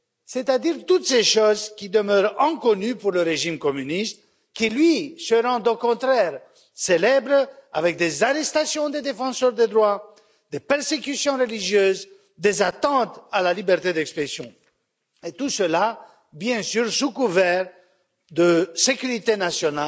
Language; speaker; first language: French; non-native, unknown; Romanian